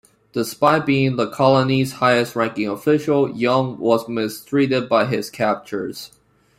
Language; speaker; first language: English; non-native, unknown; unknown